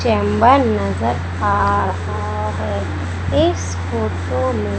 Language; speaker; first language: Hindi; native; Hindi